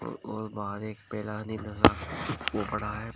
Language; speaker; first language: Hindi; native; Hindi